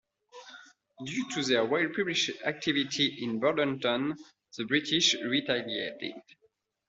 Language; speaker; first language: English; non-native, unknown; French